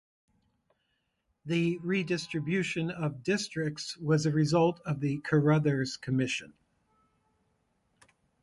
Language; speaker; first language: English; native; English